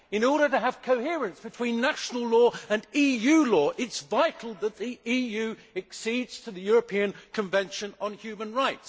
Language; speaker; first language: English; native; English